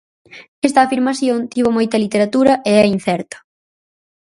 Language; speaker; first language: Galician; native; Galician